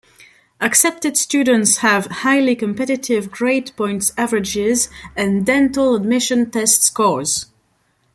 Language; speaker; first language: English; non-native, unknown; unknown